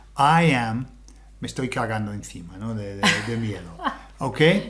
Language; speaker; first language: Spanish; non-native, fluent; English